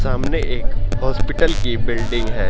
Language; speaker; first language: Hindi; native; Hindi